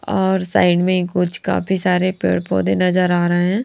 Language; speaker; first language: Hindi; native; Hindi